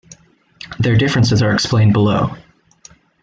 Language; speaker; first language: English; native; English